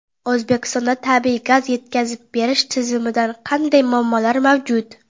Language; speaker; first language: Uzbek; non-native, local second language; Kara-Kalpak